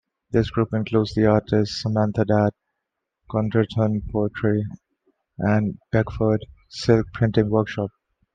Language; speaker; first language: English; non-native, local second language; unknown